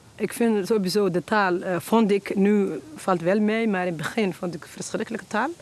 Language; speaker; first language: Dutch; non-native, fluent; Somali